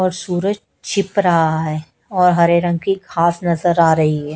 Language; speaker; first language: Hindi; native; Hindi